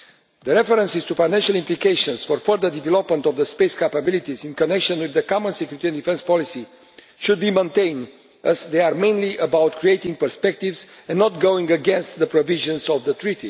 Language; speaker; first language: English; non-native, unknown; Romanian